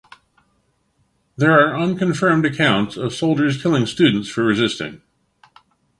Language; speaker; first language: English; native; English